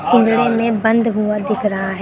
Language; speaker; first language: Hindi; native; Hindi